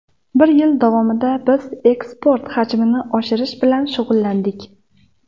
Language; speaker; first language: Uzbek; native; Uzbek